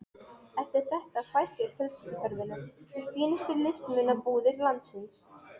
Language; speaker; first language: Icelandic; non-native, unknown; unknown